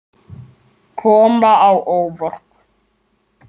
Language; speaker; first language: Icelandic; native; Icelandic